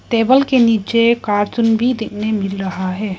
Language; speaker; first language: Hindi; non-native, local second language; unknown